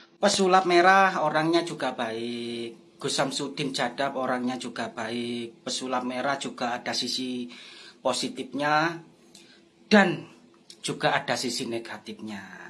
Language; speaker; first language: Indonesian; non-native, local second language; Javanese